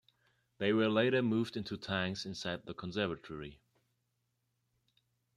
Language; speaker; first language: English; non-native, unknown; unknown